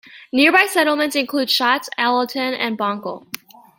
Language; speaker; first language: English; native; English